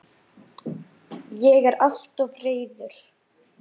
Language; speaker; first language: Icelandic; native; Icelandic